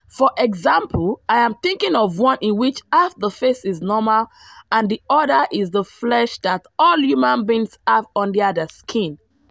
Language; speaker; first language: English; non-native, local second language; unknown